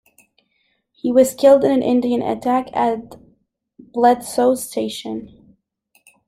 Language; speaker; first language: English; native; English